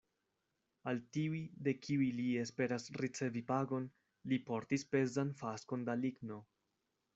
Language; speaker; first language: Esperanto; non-native, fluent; Spanish